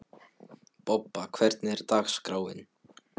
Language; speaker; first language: Icelandic; non-native, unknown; Polish